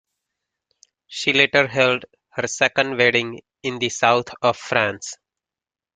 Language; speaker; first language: English; native; English